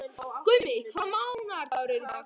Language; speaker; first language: Icelandic; native; Icelandic